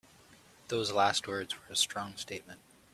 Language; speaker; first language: English; native; English